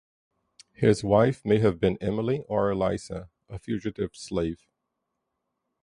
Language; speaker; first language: English; native; English